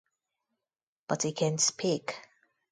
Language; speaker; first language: English; non-native, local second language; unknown